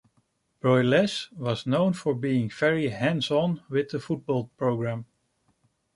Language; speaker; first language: English; non-native, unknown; Dutch